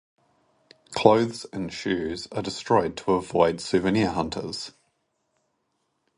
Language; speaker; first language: English; native; English